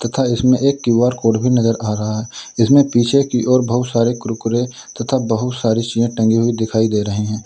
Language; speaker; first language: Hindi; native; Hindi